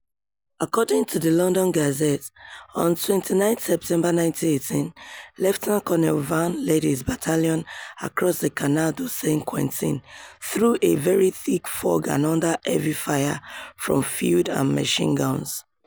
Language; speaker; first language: English; non-native, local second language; Yoruba